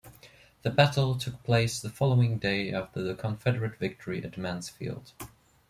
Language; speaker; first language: English; non-native, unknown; German